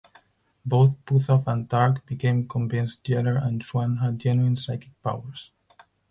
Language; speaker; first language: English; non-native, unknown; Spanish